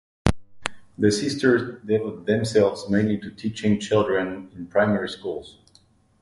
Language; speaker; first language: English; non-native, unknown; French